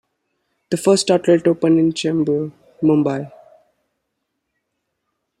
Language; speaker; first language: English; non-native, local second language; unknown